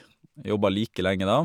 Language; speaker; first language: Norwegian; native; Norwegian